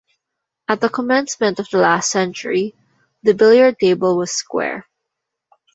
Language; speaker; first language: English; non-native, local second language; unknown